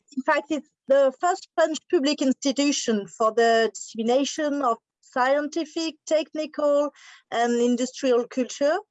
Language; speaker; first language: English; non-native, learner; French